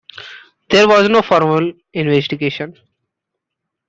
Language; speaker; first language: English; non-native, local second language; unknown